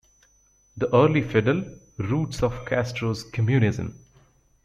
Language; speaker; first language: English; native; English